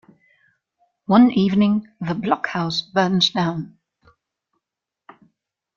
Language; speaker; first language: English; non-native, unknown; German